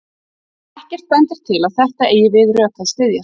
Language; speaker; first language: Icelandic; native; Icelandic